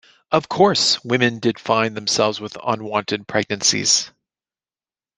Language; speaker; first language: English; native; English